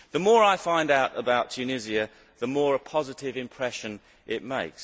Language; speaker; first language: English; native; English